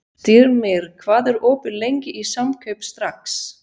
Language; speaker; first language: Icelandic; non-native, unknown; Swiss German